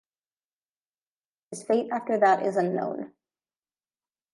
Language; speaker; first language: English; native; English